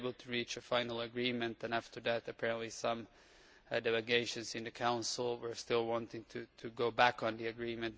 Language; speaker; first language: English; non-native, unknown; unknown